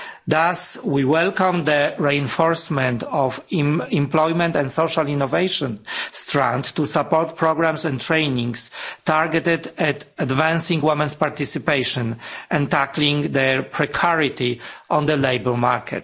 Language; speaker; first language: English; non-native, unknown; Polish